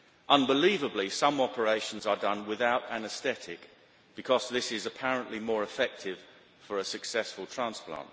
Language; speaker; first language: English; native; English